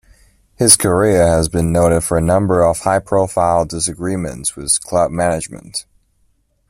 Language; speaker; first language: English; non-native, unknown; Chinese